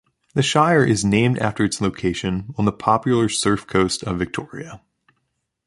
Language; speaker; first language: English; native; English